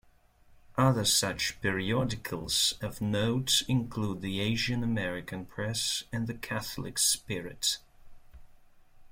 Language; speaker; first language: English; non-native, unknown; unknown